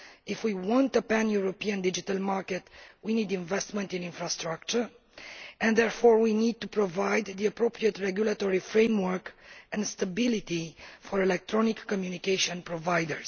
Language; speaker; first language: English; non-native, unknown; Romanian